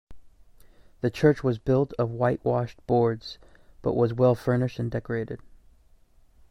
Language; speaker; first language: English; native; English